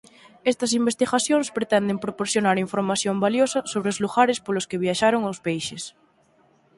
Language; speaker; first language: Galician; native; Galician